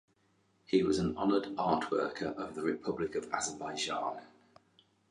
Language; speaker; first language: English; native; English